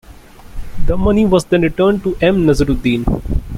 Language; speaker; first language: English; non-native, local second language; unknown